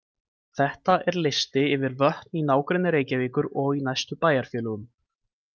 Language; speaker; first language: Icelandic; native; Icelandic